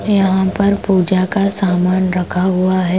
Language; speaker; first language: Hindi; non-native, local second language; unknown